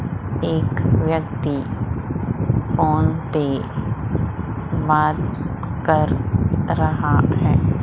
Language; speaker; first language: Hindi; native; Hindi